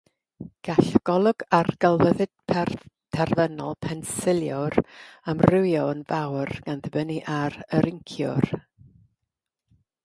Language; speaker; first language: Welsh; non-native, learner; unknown